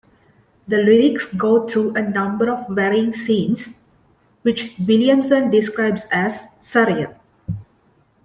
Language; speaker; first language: English; non-native, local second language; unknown